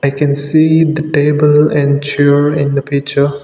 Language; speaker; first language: English; non-native, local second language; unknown